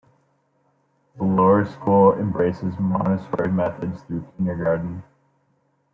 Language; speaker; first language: English; native; English